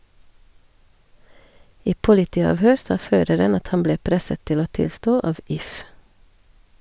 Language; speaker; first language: Norwegian; non-native, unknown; Hungarian